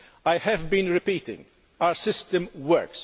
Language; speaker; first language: English; non-native, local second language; Maltese